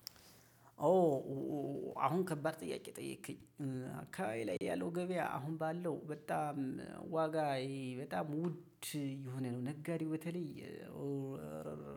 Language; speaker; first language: Amharic; native; Amharic